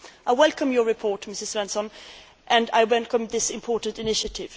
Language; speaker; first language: English; non-native, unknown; Swedish